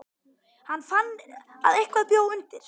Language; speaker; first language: Icelandic; native; Icelandic